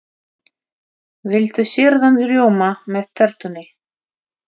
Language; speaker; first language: Icelandic; non-native, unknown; Russian